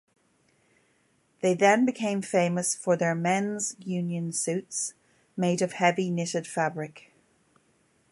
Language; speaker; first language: English; native; English